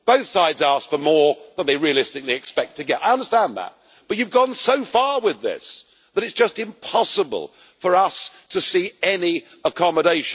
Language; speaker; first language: English; native; English